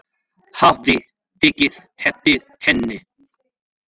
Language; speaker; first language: Icelandic; non-native, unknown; Spanish